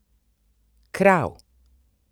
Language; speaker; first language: Slovenian; native; Slovenian